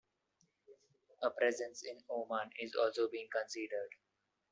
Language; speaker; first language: English; non-native, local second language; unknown